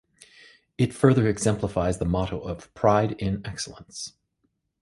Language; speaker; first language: English; native; English